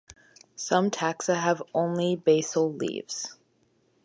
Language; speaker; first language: English; native; English